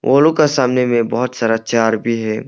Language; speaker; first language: Hindi; non-native, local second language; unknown